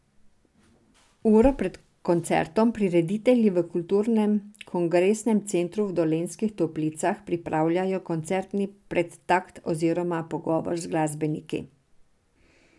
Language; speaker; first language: Slovenian; non-native, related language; Serbian